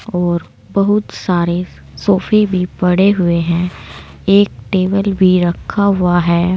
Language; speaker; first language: Hindi; native; Hindi